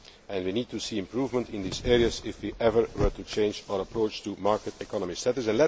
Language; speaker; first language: English; non-native, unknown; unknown